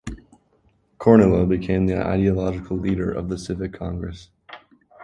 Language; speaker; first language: English; native; English